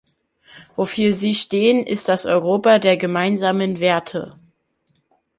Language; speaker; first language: German; native; German